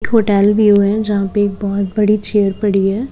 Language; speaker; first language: Hindi; native; Hindi